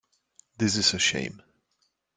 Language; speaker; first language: English; non-native, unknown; German